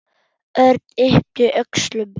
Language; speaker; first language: Icelandic; non-native, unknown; German